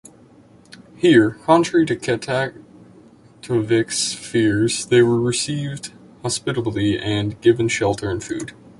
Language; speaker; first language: English; native; English